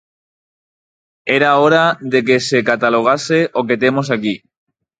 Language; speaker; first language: Galician; non-native, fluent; Spanish